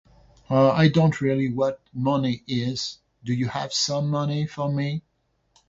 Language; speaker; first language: English; non-native, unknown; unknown